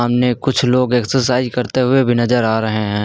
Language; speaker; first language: Hindi; native; Hindi